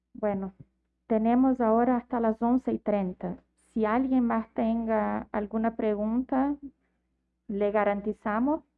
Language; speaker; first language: Spanish; non-native, related language; Portuguese